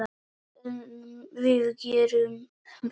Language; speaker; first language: Icelandic; non-native, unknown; Polish